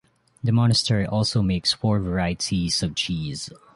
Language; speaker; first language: English; non-native, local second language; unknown